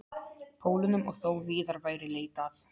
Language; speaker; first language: Icelandic; non-native, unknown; Polish